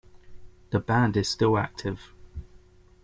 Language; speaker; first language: English; native; English